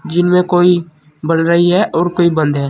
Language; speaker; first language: Hindi; native; Hindi